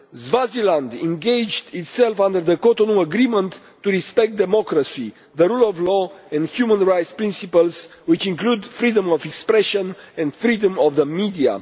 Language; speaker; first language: English; non-native, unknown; Romanian